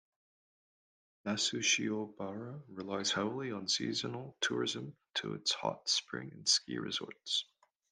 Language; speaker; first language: English; native; English